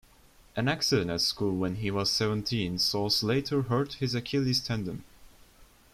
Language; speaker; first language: English; non-native, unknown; Turkish